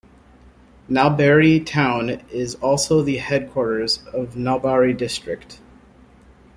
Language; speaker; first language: English; native; English